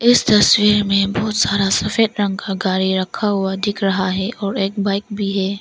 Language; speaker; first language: Hindi; non-native, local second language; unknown